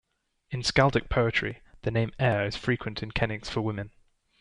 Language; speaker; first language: English; native; English